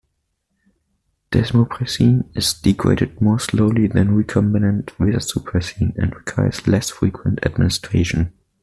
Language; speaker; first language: English; non-native, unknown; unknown